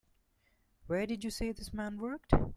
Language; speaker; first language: English; non-native, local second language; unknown